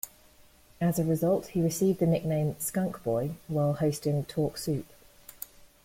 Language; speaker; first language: English; native; English